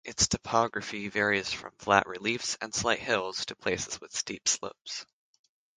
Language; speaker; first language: English; native; English